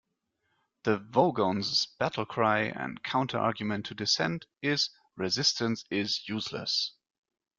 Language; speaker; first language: English; non-native, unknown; German